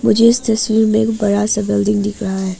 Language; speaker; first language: Hindi; non-native, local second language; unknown